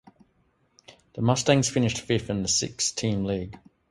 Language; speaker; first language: English; native; English